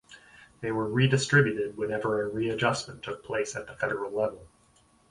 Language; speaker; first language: English; native; English